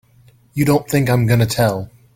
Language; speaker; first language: English; native; English